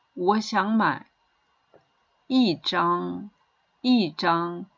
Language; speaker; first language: Chinese; non-native, fluent; Korean